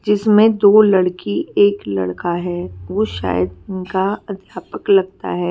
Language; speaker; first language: Hindi; native; Hindi